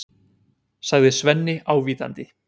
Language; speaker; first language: Icelandic; native; Icelandic